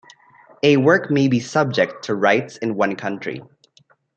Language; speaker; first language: English; non-native, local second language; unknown